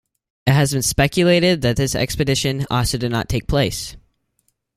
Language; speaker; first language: English; native; English